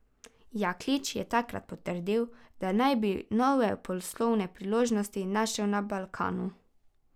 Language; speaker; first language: Slovenian; native; Slovenian